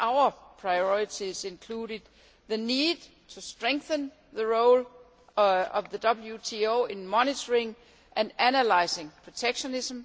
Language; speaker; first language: English; non-native, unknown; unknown